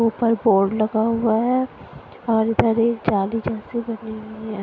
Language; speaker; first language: Hindi; non-native, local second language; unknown